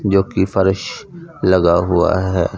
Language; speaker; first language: Hindi; non-native, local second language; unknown